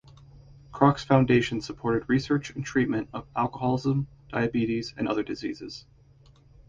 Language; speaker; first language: English; native; English